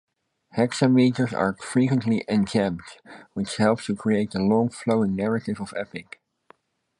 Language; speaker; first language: English; non-native, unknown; Dutch